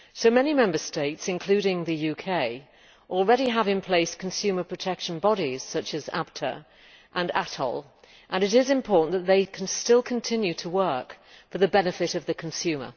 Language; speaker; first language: English; native; English